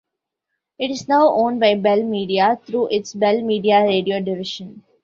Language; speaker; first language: English; non-native, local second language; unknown